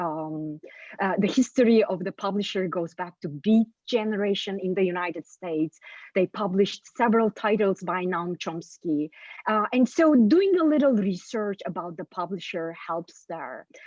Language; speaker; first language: English; non-native, fluent; Bulgarian